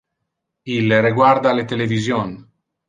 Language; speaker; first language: Interlingua; non-native, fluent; Italian